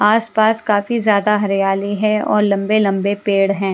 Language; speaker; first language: Hindi; non-native, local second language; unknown